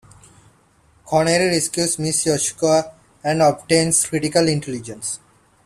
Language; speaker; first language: English; non-native, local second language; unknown